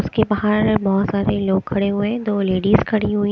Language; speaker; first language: Hindi; native; Hindi